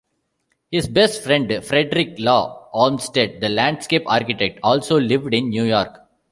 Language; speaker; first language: English; non-native, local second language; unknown